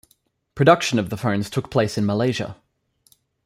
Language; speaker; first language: English; native; English